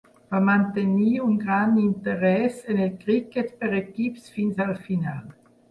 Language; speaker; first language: Catalan; non-native, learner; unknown